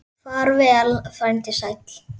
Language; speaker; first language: Icelandic; native; Icelandic